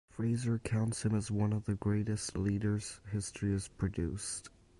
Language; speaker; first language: English; native; English